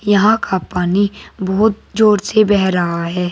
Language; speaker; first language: Hindi; native; Hindi